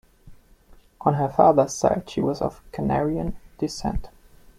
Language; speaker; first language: English; non-native, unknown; German